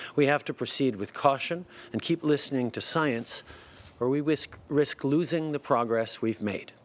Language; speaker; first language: English; native; English